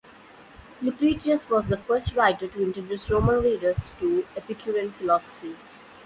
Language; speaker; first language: English; non-native, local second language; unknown